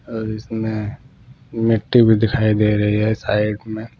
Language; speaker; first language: Hindi; non-native, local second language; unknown